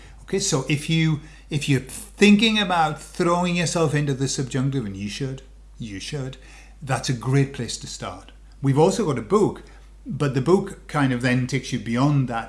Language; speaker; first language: English; native; English